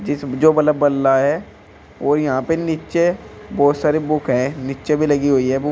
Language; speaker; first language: Hindi; native; Hindi